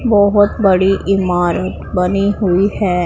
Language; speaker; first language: Hindi; non-native, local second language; Punjabi